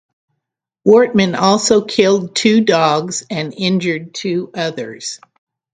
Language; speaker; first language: English; native; English